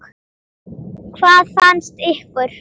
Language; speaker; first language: Icelandic; native; Icelandic